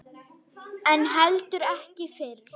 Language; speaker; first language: Icelandic; native; Icelandic